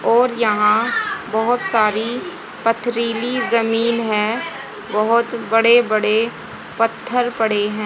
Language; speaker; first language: Hindi; native; Hindi